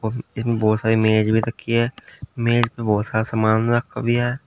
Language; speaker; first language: Hindi; native; Hindi